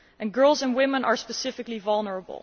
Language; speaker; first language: English; non-native, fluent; Dutch